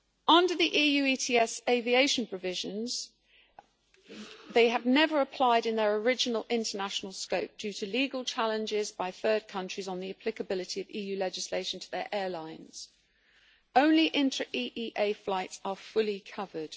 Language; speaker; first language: English; native; English